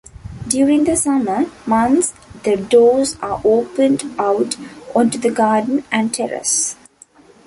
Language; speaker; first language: English; non-native, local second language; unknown